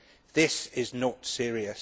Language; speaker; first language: English; native; English